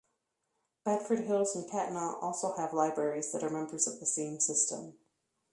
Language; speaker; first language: English; native; English